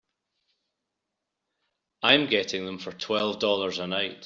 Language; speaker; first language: English; native; English